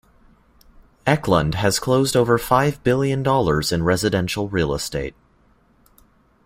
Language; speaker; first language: English; native; English